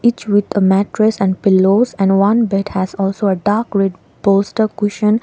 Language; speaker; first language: English; non-native, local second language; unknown